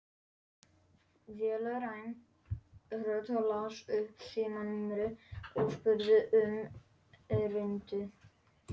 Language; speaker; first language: Icelandic; non-native, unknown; Polish